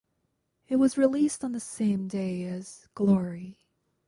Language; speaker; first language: English; native; English